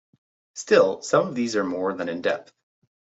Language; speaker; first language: English; native; English